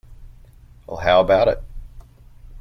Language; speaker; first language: English; native; English